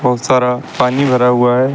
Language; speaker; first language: Hindi; native; Hindi